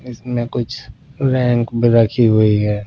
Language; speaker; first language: Hindi; non-native, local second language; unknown